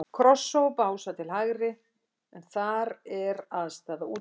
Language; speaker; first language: Icelandic; native; Icelandic